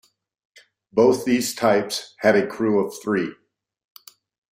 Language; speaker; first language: English; native; English